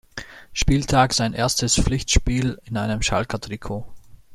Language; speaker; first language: German; native; German